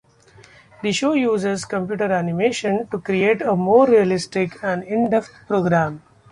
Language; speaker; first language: English; non-native, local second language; Marathi